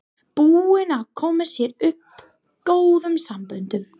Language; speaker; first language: Icelandic; non-native, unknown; English